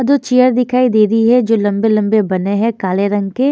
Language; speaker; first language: Hindi; non-native, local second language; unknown